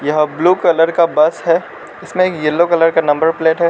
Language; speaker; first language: Hindi; non-native, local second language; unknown